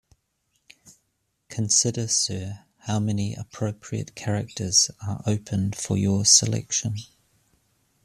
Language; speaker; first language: English; native; English